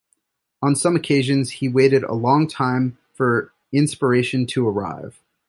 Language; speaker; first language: English; native; English